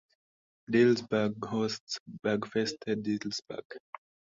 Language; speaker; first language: English; non-native, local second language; Swahili